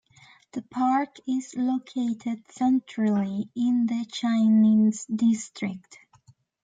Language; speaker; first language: English; native; English